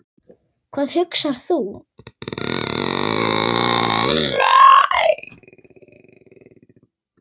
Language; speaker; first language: Icelandic; native; Icelandic